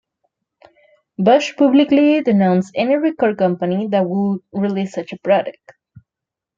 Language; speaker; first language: English; non-native, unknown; Spanish